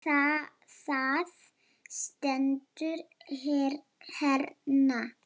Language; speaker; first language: Icelandic; non-native, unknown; Lithuanian